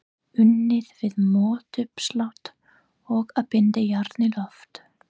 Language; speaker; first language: Icelandic; non-native, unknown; English